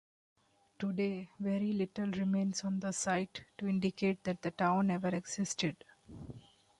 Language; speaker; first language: English; non-native, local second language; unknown